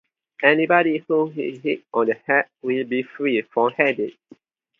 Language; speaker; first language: English; non-native, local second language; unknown